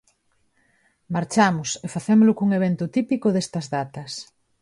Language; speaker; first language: Galician; non-native, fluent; Spanish